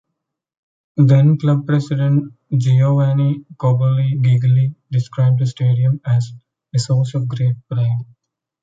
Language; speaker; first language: English; non-native, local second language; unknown